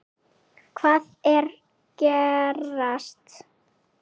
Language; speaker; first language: Icelandic; native; Icelandic